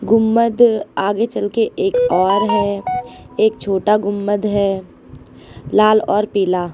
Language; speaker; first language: Hindi; native; Hindi